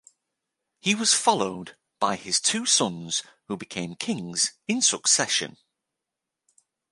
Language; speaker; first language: English; native; English